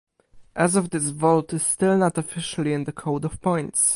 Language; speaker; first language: English; non-native, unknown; Polish